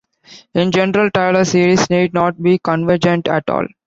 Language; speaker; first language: English; non-native, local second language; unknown